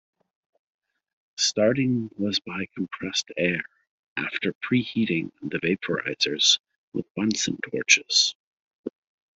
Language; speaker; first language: English; native; English